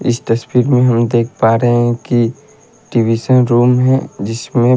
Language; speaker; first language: Hindi; native; Hindi